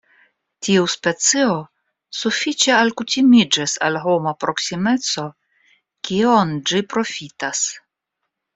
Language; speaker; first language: Esperanto; non-native, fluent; Russian